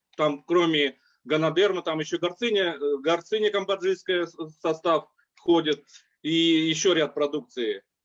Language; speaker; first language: Russian; native; Russian